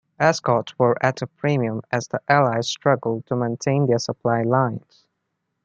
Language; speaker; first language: English; non-native, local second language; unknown